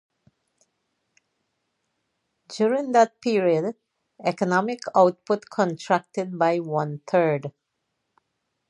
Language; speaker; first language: English; native; English